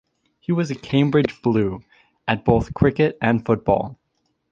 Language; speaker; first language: English; native; English